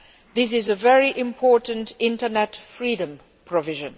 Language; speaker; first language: English; non-native, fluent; Luxembourgish